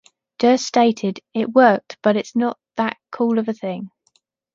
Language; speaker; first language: English; native; English